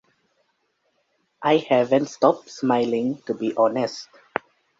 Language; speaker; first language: English; native; English